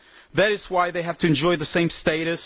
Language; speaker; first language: English; non-native, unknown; Polish